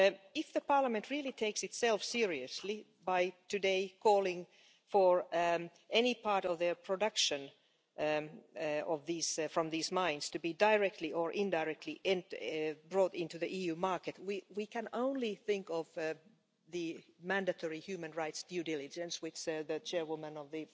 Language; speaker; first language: English; non-native, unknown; Finnish